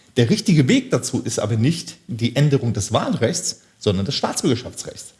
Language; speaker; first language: German; early bilingual, other home language; Turkish